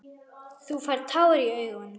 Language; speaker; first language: Icelandic; non-native, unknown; German